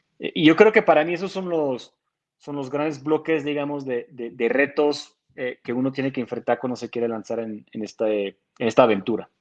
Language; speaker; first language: Spanish; non-native, fluent; French